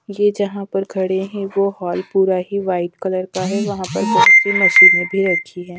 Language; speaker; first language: Hindi; native; Hindi